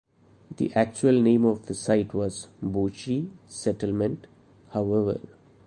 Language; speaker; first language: English; non-native, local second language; Malayalam